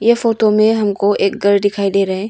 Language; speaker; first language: Hindi; early bilingual, other home language; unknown